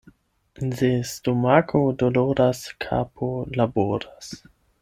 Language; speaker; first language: Esperanto; non-native, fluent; German